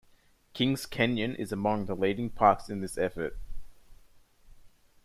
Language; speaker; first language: English; native; English